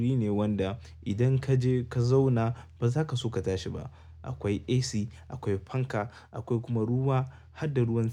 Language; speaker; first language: Hausa; native; Hausa